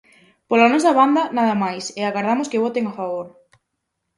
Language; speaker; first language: Galician; native; Galician